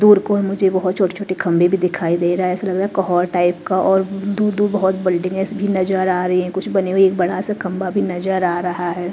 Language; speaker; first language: Hindi; native; Hindi